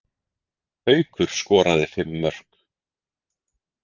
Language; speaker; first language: Icelandic; native; Icelandic